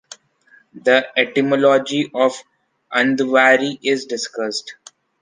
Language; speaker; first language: English; non-native, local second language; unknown